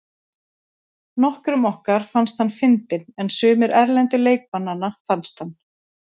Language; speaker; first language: Icelandic; native; Icelandic